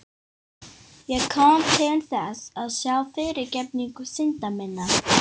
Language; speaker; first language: Icelandic; non-native, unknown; English